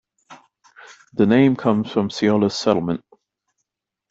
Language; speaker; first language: English; native; English